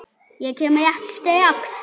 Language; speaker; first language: Icelandic; non-native, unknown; German